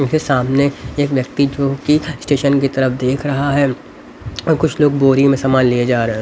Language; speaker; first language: Hindi; native; Hindi